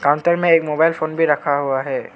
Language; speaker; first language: Hindi; non-native, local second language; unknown